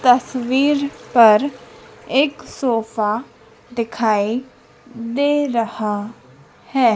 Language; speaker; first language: Hindi; native; Hindi